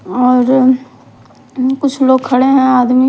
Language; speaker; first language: Hindi; non-native, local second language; Punjabi